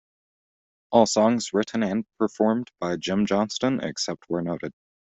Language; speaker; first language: English; native; English